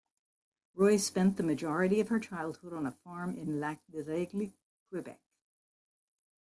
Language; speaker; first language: English; native; English